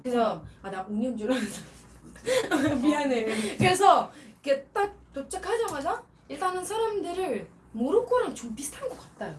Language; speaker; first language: Korean; non-native, fluent; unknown